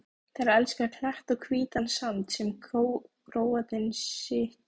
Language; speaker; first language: Icelandic; native; Icelandic